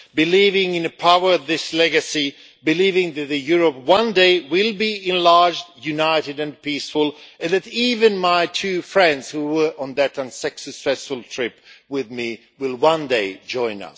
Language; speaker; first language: English; non-native, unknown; Swedish